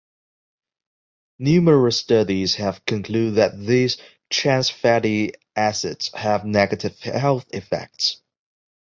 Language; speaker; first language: English; non-native, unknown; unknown